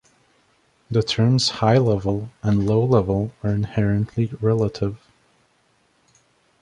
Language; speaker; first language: English; native; English